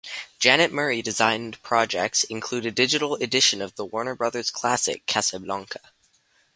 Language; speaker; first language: English; native; English